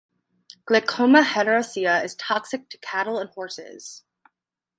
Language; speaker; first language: English; native; English